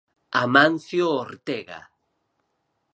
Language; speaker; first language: Galician; native; Galician